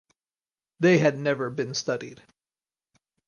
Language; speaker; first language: English; native; English